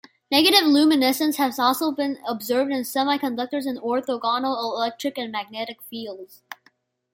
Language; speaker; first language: English; non-native, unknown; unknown